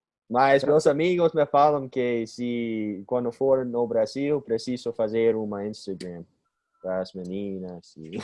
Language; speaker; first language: Portuguese; non-native, learner; English